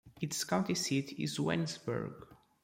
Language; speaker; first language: English; non-native, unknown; Portuguese